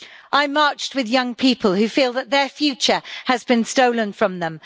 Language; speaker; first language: English; native; English